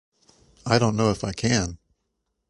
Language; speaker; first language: English; native; English